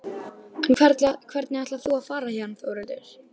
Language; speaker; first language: Icelandic; native; Icelandic